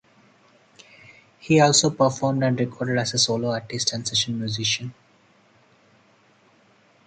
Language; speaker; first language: English; non-native, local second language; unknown